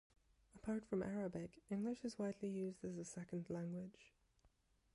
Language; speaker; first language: English; non-native, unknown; German